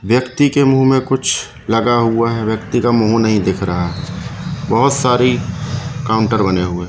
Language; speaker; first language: Hindi; native; Hindi